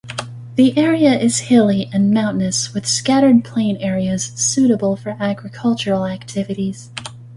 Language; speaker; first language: English; native; English